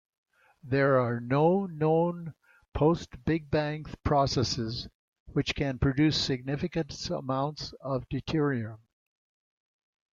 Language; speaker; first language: English; native; English